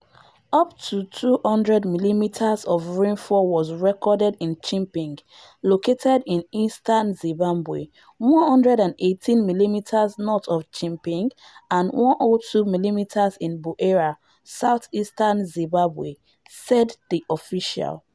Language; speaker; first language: English; non-native, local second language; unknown